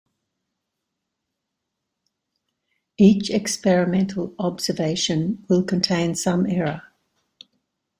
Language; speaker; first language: English; native; English